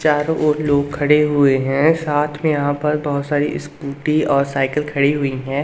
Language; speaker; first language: Hindi; native; Hindi